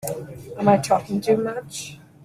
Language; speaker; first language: English; non-native, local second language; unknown